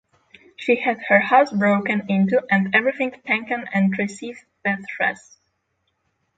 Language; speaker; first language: English; non-native, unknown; Polish